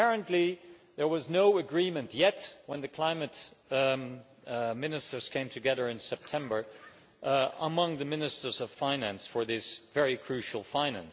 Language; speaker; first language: English; non-native, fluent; Dutch